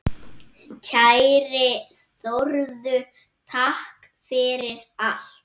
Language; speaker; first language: Icelandic; native; Icelandic